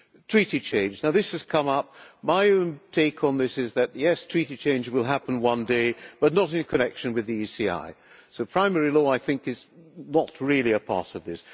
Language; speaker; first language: English; non-native, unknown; Hungarian